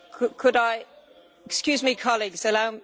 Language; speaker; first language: English; native; English